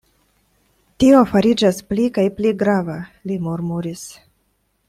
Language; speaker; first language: Esperanto; non-native, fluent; Russian